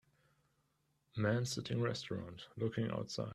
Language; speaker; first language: English; non-native, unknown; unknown